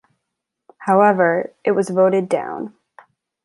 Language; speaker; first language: English; native; English